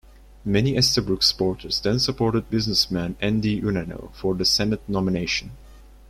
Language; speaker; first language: English; non-native, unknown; Turkish